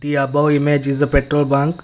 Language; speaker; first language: English; non-native, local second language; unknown